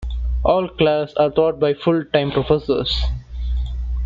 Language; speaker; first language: English; non-native, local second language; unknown